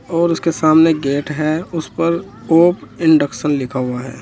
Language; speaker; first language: Hindi; native; Hindi